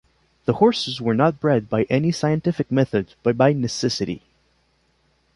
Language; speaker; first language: English; non-native, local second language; French